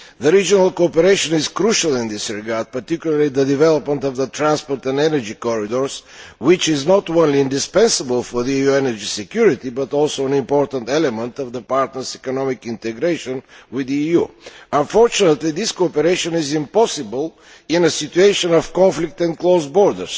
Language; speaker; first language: English; non-native, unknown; Bulgarian